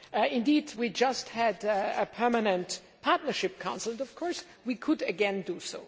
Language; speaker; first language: English; non-native, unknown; German